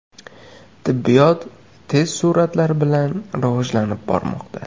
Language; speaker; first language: Uzbek; native; Uzbek